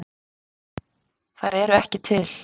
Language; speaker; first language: Icelandic; native; Icelandic